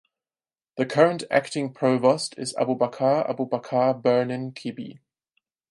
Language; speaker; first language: English; non-native, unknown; German